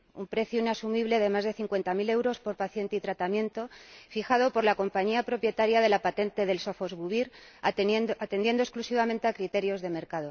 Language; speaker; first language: Spanish; native; Spanish